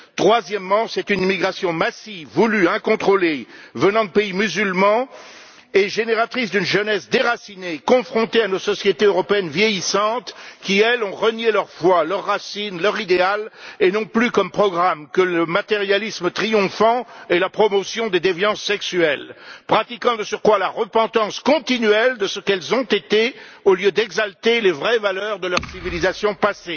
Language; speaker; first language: French; native; French